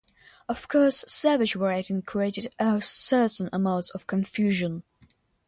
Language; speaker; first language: English; non-native, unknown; Russian